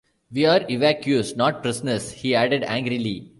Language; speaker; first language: English; non-native, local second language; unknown